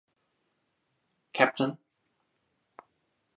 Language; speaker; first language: English; native; English